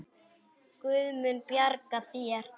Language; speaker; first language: Icelandic; non-native, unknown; Polish